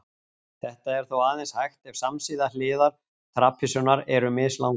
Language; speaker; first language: Icelandic; native; Icelandic